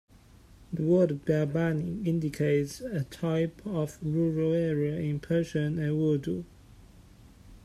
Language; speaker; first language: English; non-native, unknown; Chinese